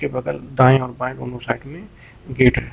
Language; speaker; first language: Hindi; native; Hindi